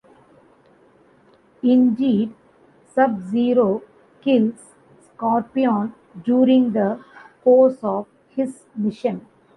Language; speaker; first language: English; non-native, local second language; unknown